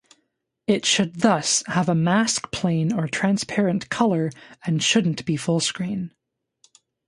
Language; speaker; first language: English; native; English